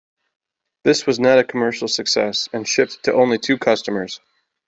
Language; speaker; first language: English; native; English